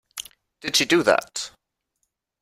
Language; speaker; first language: English; non-native, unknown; German